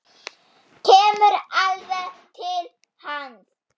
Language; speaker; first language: Icelandic; non-native, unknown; German